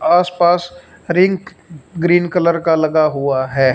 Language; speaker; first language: Hindi; non-native, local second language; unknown